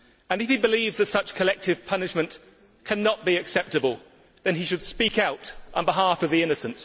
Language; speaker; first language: English; native; English